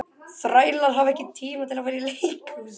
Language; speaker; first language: Icelandic; native; Icelandic